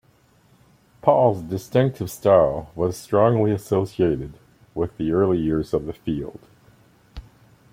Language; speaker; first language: English; native; English